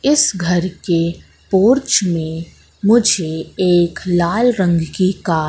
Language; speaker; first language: Hindi; native; Hindi